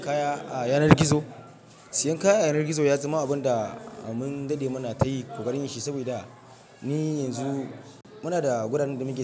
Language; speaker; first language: Hausa; non-native, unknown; Yoruba